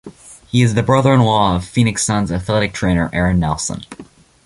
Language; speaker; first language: English; native; English